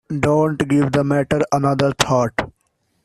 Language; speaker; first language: English; non-native, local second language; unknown